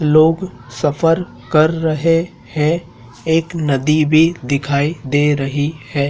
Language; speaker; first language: Hindi; native; Hindi